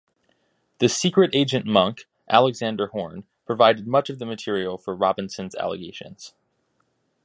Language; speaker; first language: English; native; English